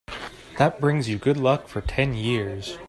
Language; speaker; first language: English; native; English